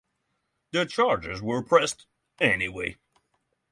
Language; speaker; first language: English; non-native, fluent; Norwegian